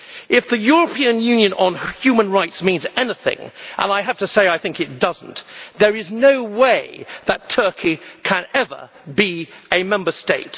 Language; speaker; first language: English; native; English